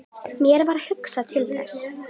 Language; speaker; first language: Icelandic; native; Icelandic